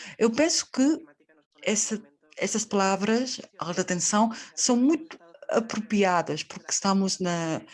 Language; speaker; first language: Portuguese; non-native, fluent; Spanish